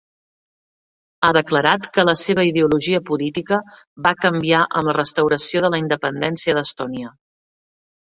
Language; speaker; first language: Catalan; native; Catalan